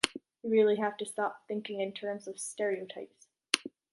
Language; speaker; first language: English; native; English